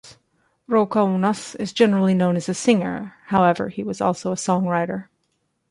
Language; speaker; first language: English; native; English